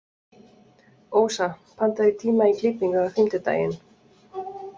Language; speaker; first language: Icelandic; non-native, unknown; French